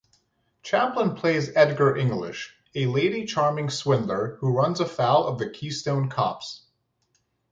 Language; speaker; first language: English; native; English